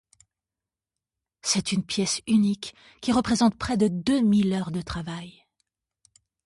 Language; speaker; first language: French; native; French